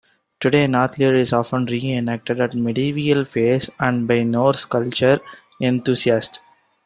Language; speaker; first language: English; non-native, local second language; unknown